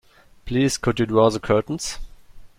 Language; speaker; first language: English; non-native, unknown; German